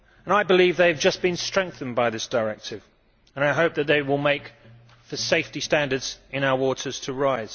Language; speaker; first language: English; native; English